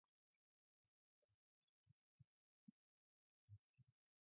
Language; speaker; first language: English; non-native, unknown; Mongolian